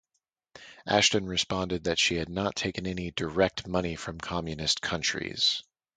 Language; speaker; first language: English; native; English